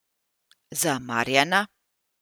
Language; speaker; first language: Slovenian; native; Slovenian